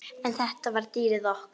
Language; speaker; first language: Icelandic; non-native, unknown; Polish